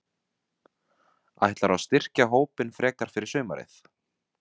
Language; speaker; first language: Icelandic; non-native, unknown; Vietnamese